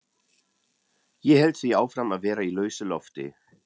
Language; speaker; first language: Icelandic; non-native, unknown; German